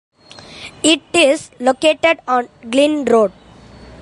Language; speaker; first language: English; non-native, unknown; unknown